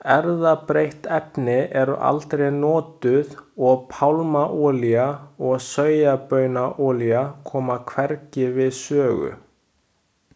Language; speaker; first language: Icelandic; non-native, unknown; Chinese